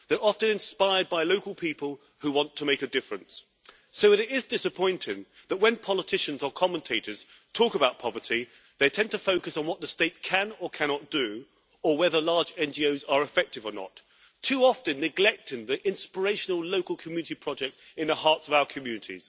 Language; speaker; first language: English; native; English